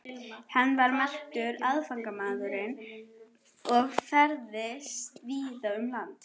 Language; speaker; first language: Icelandic; non-native, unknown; German